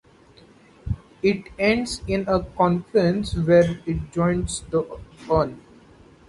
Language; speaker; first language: English; non-native, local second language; Marathi